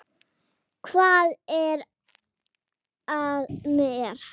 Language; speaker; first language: Icelandic; native; Icelandic